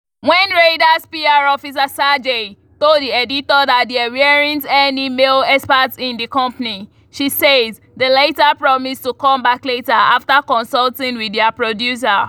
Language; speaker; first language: English; non-native, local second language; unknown